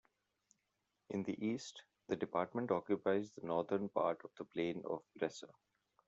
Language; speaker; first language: English; non-native, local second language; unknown